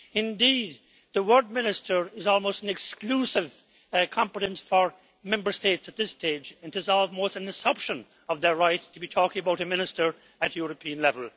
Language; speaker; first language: English; native; English